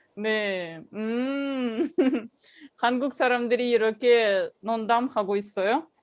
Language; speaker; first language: Korean; non-native, learner; Russian